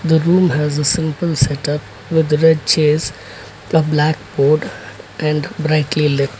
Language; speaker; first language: English; non-native, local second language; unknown